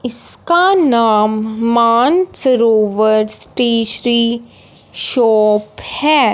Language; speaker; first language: Hindi; non-native, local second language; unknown